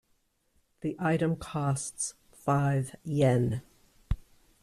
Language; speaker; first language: English; native; English